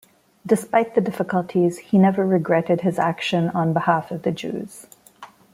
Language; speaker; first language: English; non-native, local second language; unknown